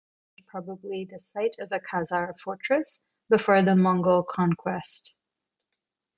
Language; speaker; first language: English; non-native, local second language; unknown